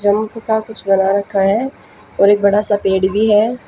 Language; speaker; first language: Hindi; native; Hindi